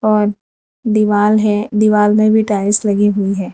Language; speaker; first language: Hindi; non-native, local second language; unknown